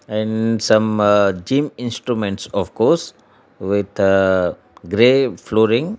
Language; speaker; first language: English; non-native, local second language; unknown